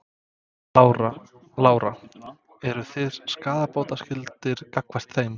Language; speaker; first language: Icelandic; non-native, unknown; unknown